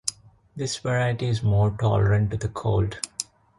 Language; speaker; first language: English; non-native, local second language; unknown